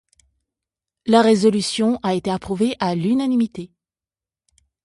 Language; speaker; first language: French; native; French